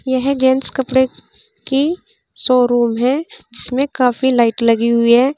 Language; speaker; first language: Hindi; native; Hindi